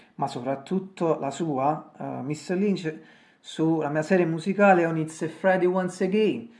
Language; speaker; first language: English; non-native, learner; Italian